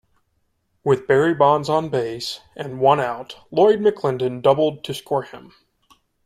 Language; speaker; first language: English; native; English